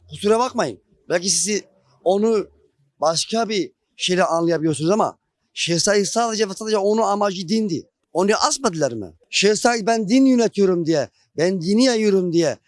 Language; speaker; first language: Turkish; non-native, local second language; Kurdish